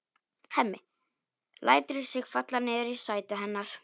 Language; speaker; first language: Icelandic; non-native, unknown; Polish